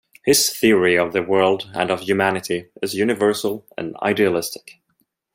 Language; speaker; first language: English; non-native, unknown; Swedish